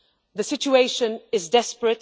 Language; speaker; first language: English; non-native, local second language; Maltese